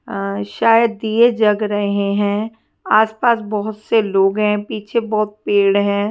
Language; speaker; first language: Hindi; non-native, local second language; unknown